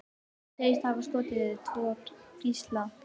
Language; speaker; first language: Icelandic; native; Icelandic